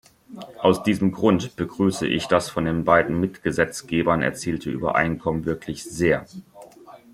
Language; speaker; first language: German; native; German